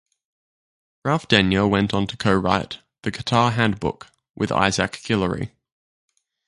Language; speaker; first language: English; native; English